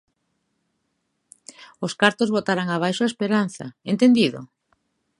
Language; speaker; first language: Galician; native; Galician